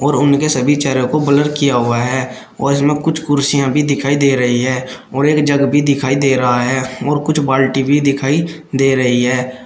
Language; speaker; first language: Hindi; native; Hindi